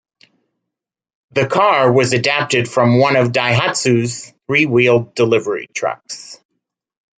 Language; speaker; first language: English; native; English